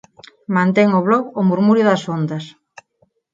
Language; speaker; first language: Galician; non-native, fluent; Spanish